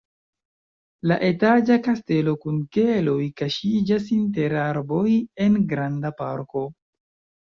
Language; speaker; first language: Esperanto; non-native, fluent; Chinese